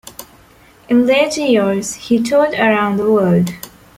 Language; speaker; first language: English; non-native, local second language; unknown